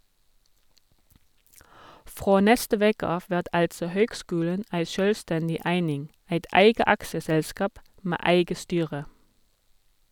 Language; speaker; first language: Norwegian; non-native, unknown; German